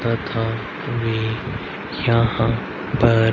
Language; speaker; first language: Hindi; native; Hindi